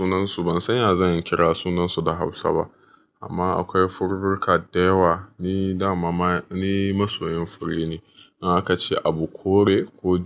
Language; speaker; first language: Hausa; native; Hausa